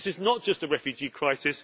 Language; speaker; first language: English; native; English